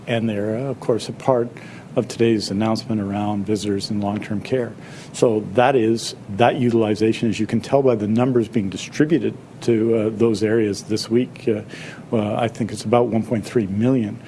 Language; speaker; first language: English; native; English